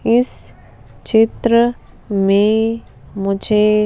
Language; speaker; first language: Hindi; native; Hindi